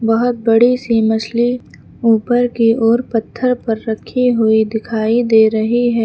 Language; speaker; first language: Hindi; native; Hindi